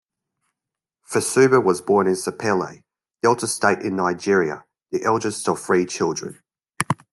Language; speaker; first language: English; native; English